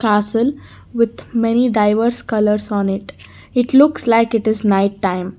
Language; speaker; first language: English; non-native, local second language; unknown